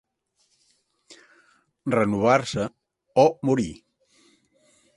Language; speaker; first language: Catalan; non-native, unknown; Spanish